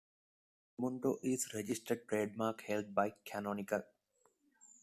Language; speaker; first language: English; non-native, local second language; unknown